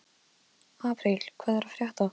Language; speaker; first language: Icelandic; non-native, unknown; Polish